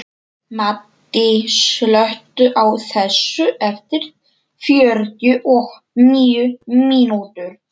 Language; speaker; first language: Icelandic; non-native, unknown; Polish